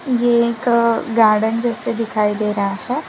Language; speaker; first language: Hindi; non-native, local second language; Gujarati